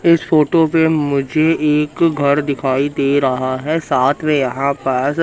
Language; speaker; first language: Hindi; native; Hindi